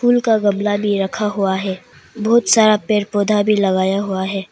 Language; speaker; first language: Hindi; non-native, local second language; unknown